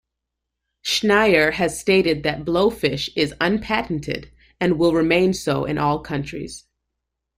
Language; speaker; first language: English; native; English